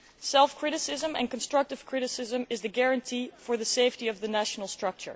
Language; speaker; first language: English; non-native, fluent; Dutch